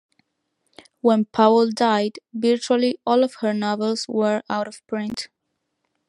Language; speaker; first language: English; non-native, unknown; Spanish